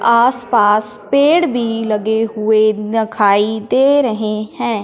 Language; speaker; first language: Hindi; non-native, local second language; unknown